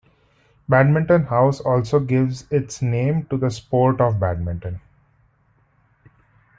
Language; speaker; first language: English; non-native, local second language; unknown